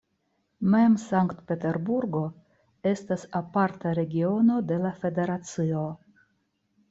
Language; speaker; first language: Esperanto; non-native, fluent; Russian